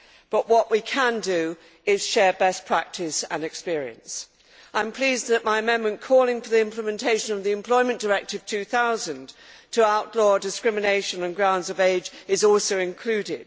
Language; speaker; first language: English; native; English